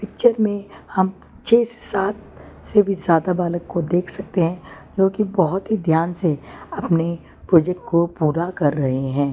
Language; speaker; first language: Hindi; non-native, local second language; Gujarati